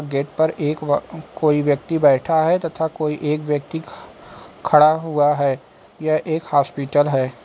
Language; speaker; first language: Hindi; native; Hindi